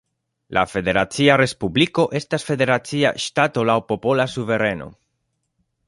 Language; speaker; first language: Esperanto; non-native, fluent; Spanish